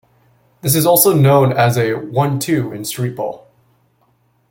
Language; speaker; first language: English; native; English